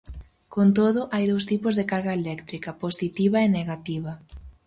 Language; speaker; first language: Galician; native; Galician